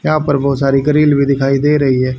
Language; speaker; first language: Hindi; native; Hindi